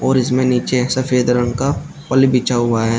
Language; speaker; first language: Hindi; native; Hindi